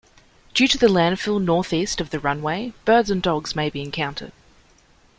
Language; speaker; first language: English; native; English